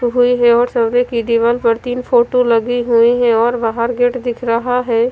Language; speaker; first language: Hindi; non-native, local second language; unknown